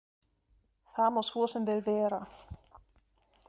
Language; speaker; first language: Icelandic; non-native, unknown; German